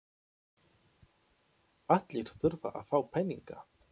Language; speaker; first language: Icelandic; non-native, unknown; Polish